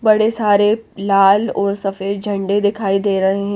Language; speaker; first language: Hindi; native; Hindi